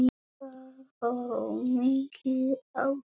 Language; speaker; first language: Icelandic; non-native, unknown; Polish